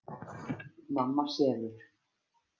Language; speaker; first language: Icelandic; native; Icelandic